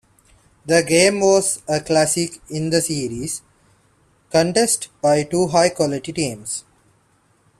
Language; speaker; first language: English; non-native, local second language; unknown